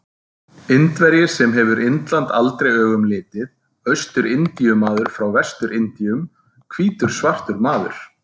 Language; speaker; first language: Icelandic; native; Icelandic